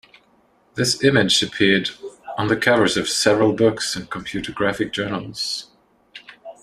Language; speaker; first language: English; non-native, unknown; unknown